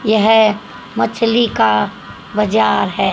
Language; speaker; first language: Hindi; native; Hindi